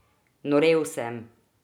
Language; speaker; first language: Slovenian; non-native, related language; Croatian